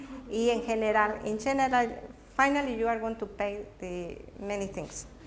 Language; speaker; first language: English; non-native, learner; Spanish